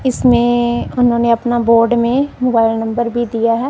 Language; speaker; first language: Hindi; non-native, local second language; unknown